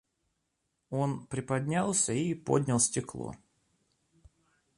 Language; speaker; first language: Russian; native; Russian